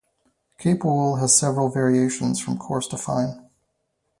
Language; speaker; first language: English; native; English